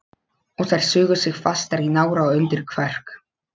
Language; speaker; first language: Icelandic; non-native, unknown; Polish